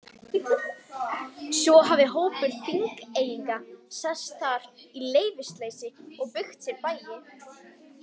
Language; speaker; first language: Icelandic; native; Icelandic